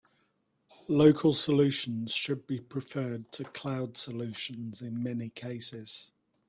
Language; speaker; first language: English; native; English